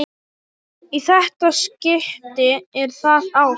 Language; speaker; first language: Icelandic; non-native, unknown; Polish